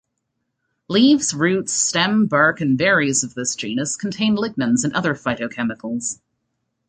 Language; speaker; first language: English; native; English